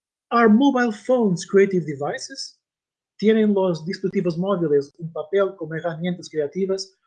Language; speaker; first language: Spanish; non-native, related language; Portuguese